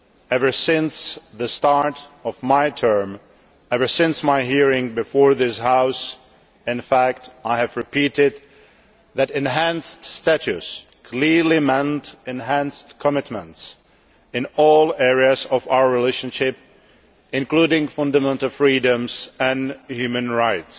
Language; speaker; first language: English; non-native, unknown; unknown